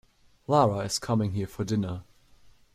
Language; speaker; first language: English; non-native, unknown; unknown